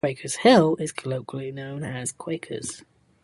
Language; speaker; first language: English; native; English